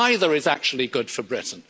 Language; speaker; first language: English; native; English